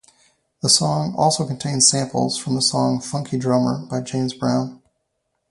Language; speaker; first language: English; native; English